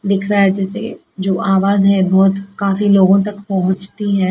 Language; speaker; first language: Hindi; native; Hindi